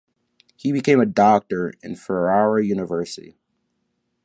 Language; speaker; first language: English; native; English